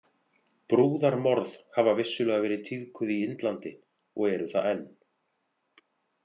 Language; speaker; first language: Icelandic; native; Icelandic